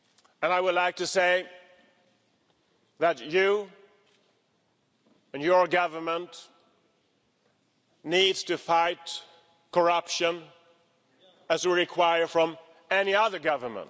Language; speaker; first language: English; non-native, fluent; Swedish